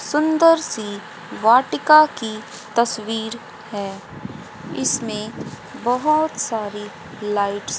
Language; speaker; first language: Hindi; native; Hindi